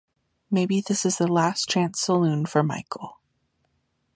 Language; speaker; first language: English; native; English